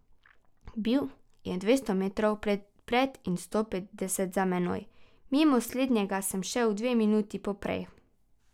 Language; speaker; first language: Slovenian; native; Slovenian